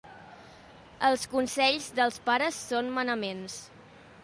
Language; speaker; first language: Catalan; non-native, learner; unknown